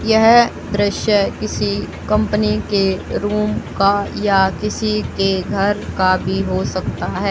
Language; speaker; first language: Hindi; native; Hindi